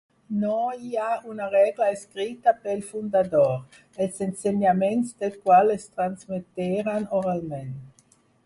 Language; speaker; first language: Catalan; non-native, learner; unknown